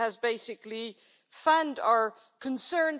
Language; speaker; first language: English; non-native, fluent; Dutch